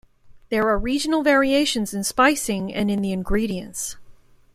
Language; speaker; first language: English; native; English